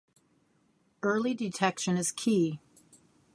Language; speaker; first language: English; native; English